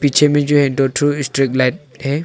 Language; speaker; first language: Hindi; non-native, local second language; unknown